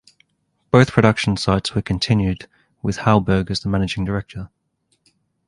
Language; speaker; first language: English; native; English